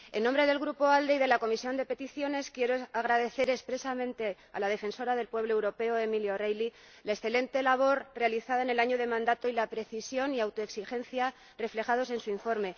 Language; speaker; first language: Spanish; native; Spanish